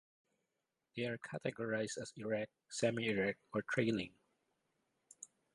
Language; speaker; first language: English; non-native, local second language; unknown